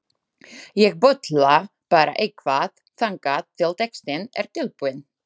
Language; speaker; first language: Icelandic; non-native, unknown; Slovak